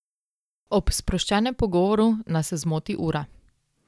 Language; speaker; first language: Slovenian; native; Slovenian